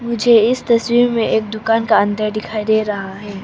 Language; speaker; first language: Hindi; non-native, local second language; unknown